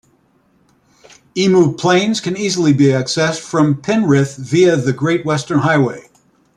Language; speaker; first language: English; native; English